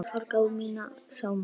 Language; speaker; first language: Icelandic; non-native, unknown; Polish